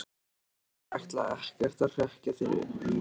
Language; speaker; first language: Icelandic; native; Icelandic